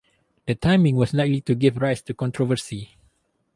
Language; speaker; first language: English; non-native, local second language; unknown